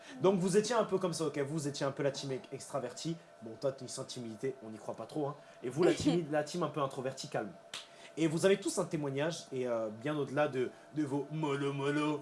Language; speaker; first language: French; native; French